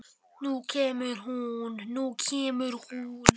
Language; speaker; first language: Icelandic; non-native, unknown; Polish